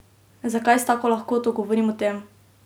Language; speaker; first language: Slovenian; native; Slovenian